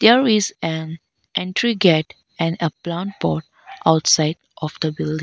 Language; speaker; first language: English; non-native, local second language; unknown